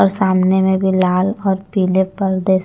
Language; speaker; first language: Hindi; non-native, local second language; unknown